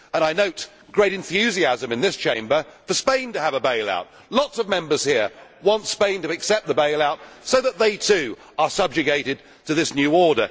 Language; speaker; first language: English; native; English